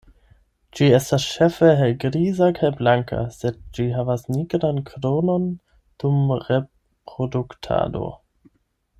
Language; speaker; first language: Esperanto; non-native, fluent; German